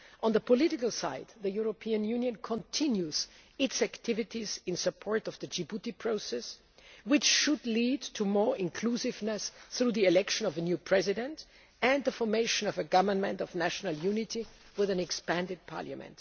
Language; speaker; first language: English; non-native, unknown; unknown